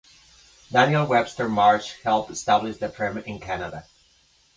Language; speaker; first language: English; non-native, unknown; Spanish